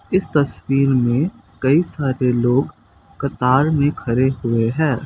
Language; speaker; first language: Hindi; non-native, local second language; Assamese